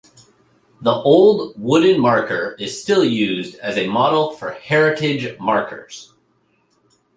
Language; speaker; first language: English; native; English